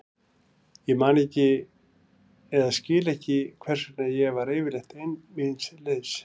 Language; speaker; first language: Icelandic; native; Icelandic